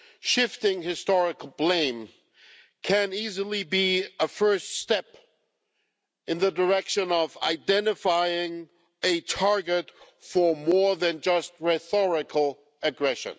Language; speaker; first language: English; non-native, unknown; German